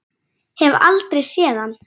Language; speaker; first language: Icelandic; native; Icelandic